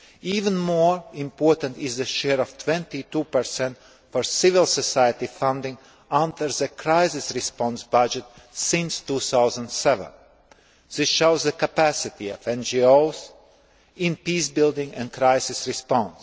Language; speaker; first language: English; non-native, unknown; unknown